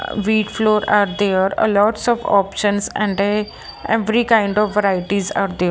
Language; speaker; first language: English; non-native, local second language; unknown